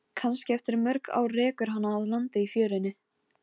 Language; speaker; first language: Icelandic; non-native, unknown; Polish